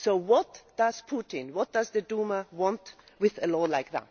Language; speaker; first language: English; non-native, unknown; German